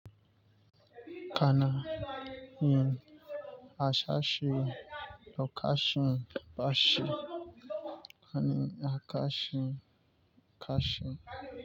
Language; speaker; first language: Hausa; non-native, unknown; Yoruba